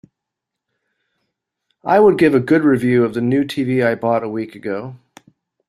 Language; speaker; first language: English; native; English